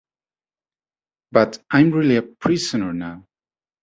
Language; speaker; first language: English; native; English